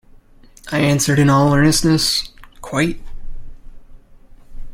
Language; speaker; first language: English; native; English